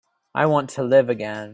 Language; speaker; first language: English; native; English